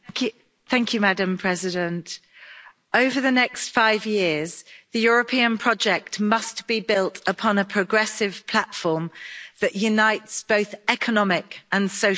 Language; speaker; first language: English; native; English